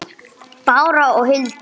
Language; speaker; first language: Icelandic; non-native, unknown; English